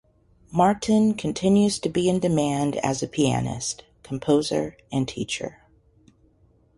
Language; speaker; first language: English; native; English